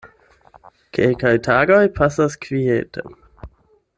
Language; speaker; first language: Esperanto; non-native, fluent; German